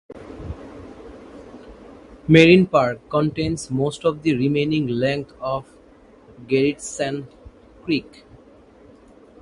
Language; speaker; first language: English; native; English